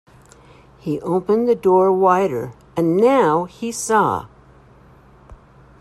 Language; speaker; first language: English; native; English